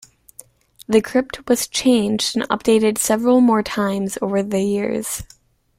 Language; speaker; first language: English; native; English